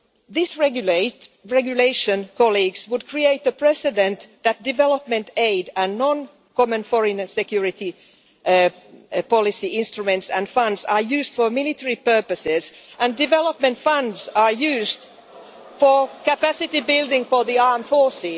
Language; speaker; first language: English; non-native, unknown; Finnish